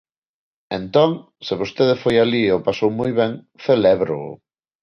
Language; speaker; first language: Galician; non-native, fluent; Spanish